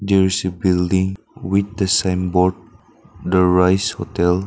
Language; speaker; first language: English; non-native, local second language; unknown